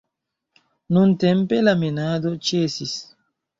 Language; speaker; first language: Esperanto; non-native, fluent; Chinese